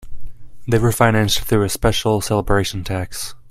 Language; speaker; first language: English; native; English